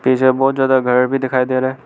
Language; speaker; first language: Hindi; non-native, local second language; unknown